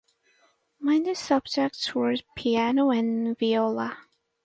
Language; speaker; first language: English; native; English